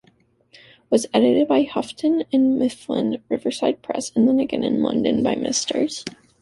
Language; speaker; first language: English; native; English